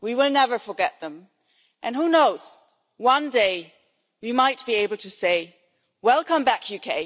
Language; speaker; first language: English; non-native, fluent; German